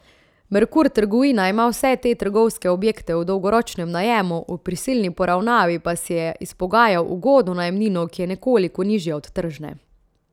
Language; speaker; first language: Slovenian; native; Slovenian